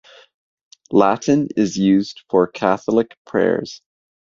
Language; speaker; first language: English; native; English